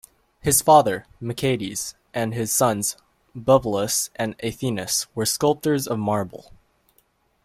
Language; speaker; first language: English; native; English